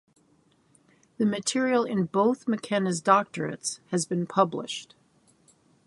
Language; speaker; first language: English; native; English